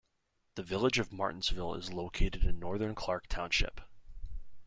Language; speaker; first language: English; native; English